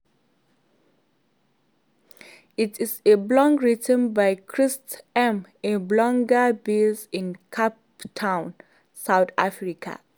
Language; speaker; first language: English; non-native, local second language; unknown